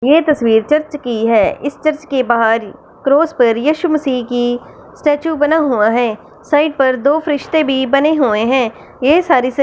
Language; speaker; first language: Hindi; non-native, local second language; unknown